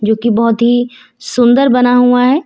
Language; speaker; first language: Hindi; native; Hindi